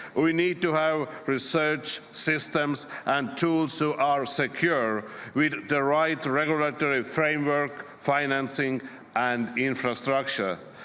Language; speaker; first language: English; non-native, fluent; Estonian